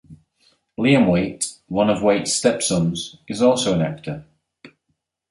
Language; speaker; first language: English; native; English